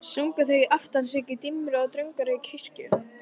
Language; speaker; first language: Icelandic; native; Icelandic